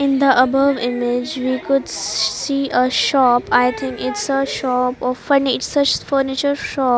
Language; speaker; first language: English; non-native, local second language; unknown